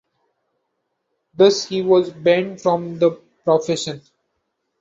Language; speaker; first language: English; non-native, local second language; Marathi